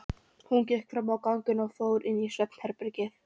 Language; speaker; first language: Icelandic; non-native, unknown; Polish